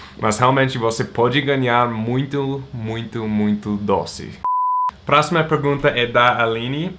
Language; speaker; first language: Portuguese; non-native, fluent; English